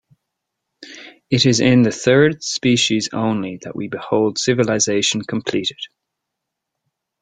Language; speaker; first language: English; native; English